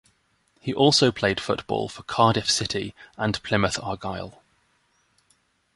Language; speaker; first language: English; native; English